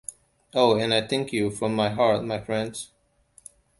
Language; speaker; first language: English; non-native, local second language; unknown